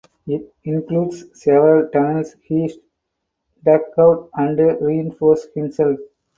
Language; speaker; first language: English; non-native, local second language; Tamil